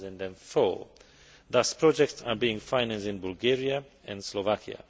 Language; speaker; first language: English; non-native, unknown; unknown